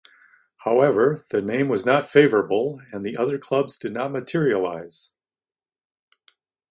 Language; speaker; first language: English; native; English